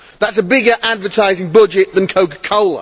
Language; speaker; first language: English; native; English